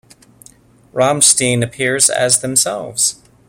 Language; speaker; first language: English; native; English